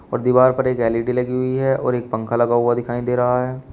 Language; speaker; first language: Hindi; native; Hindi